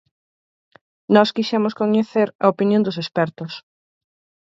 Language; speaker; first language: Galician; native; Galician